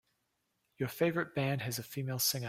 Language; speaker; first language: English; native; English